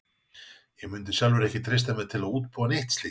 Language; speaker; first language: Icelandic; native; Icelandic